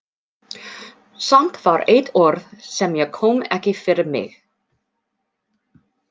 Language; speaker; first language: Icelandic; non-native, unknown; English